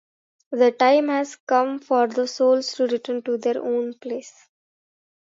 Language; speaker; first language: English; non-native, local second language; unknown